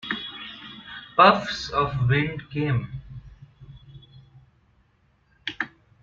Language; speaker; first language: English; non-native, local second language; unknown